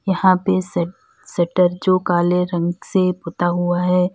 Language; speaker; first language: Hindi; native; Hindi